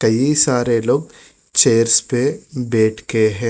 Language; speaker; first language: Hindi; non-native, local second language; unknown